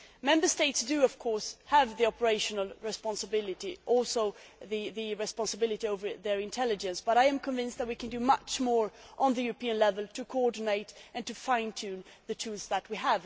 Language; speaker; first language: English; non-native, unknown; Swedish